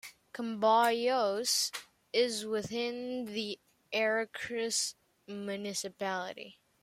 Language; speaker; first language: English; native; English